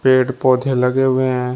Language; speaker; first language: Hindi; native; Hindi